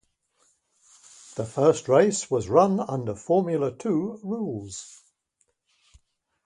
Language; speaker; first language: English; native; English